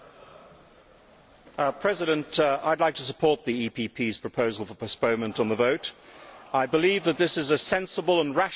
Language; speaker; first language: English; native; English